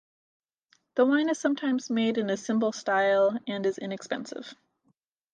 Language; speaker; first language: English; native; English